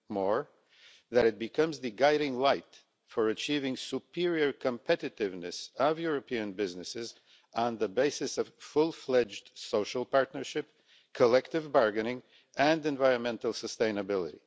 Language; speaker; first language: English; non-native, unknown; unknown